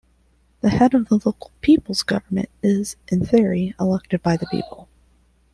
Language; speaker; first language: English; non-native, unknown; Spanish